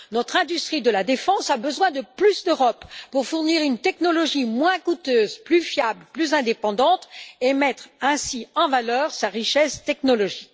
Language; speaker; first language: French; native; French